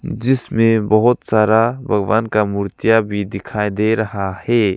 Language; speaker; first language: Hindi; non-native, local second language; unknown